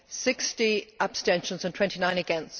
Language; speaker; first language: English; native; English